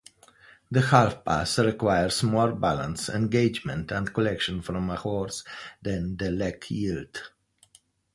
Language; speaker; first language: English; non-native, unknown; Slovenian